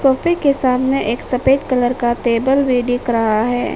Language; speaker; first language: Hindi; non-native, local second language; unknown